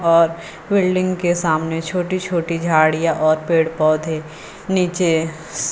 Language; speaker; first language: Hindi; native; Hindi